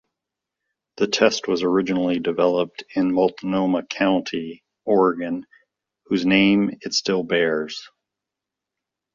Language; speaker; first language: English; native; English